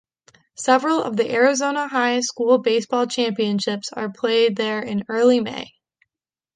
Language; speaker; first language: English; native; English